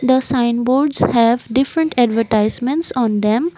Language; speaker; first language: English; non-native, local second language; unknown